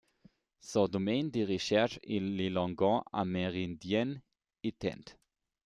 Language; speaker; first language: French; non-native, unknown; German